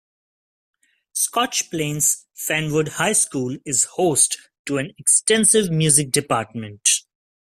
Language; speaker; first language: English; non-native, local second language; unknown